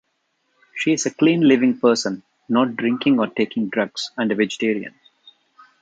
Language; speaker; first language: English; non-native, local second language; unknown